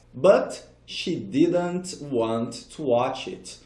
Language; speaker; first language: English; non-native, fluent; Portuguese